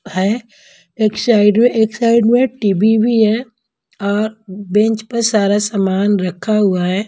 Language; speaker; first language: Hindi; non-native, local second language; Punjabi